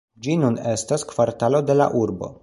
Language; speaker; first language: Esperanto; non-native, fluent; Polish